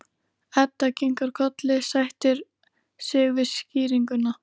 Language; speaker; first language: Icelandic; native; Icelandic